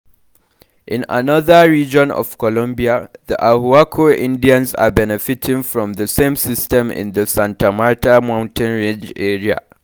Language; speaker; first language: English; non-native, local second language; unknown